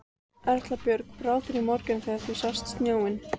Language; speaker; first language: Icelandic; native; Icelandic